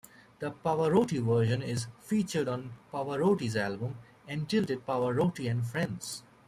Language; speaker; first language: English; native; English